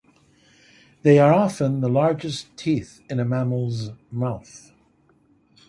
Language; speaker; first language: English; native; English